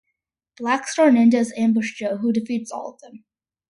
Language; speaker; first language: English; early bilingual, other home language; Malayalam